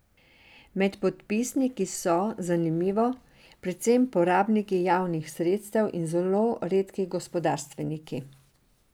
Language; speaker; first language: Slovenian; non-native, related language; Serbian